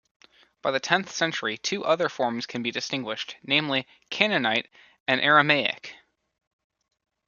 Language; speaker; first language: English; native; English